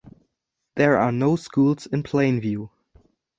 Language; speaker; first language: English; non-native, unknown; German